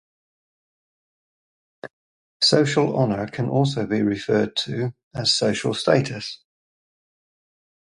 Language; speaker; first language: English; native; English